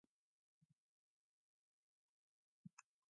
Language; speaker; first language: English; non-native, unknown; Mongolian